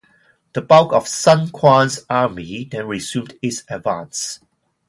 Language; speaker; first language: English; non-native, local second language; Cantonese